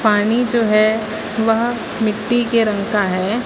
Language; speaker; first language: Hindi; native; Hindi